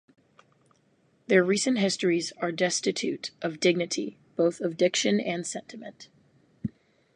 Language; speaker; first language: English; native; English